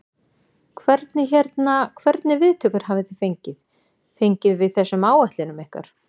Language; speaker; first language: Icelandic; native; Icelandic